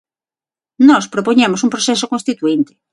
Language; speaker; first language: Galician; non-native, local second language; Spanish